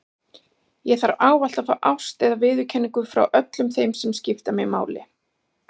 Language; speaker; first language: Icelandic; native; Icelandic